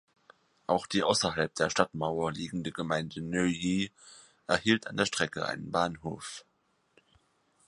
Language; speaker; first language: German; native; German